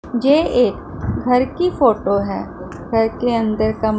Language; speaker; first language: Hindi; non-native, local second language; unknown